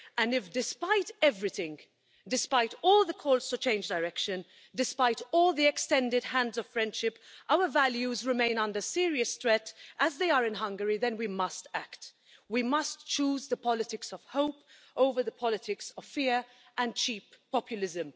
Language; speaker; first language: English; non-native, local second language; Maltese